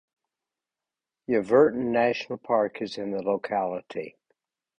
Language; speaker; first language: English; native; English